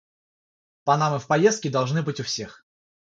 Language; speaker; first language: Russian; non-native, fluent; Georgian